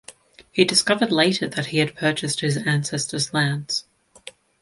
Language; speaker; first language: English; native; English